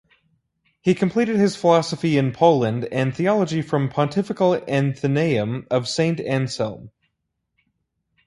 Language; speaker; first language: English; native; English